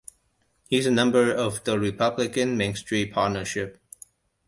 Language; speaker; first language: English; non-native, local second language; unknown